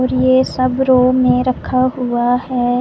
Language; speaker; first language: Hindi; non-native, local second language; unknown